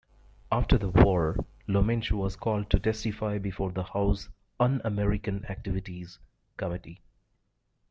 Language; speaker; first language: English; native; English